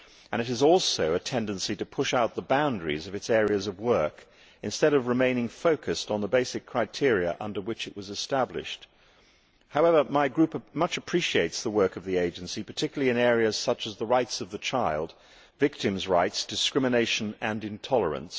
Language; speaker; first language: English; native; English